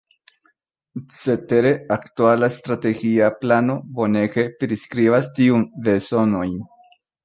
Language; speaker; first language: Esperanto; non-native, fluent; Spanish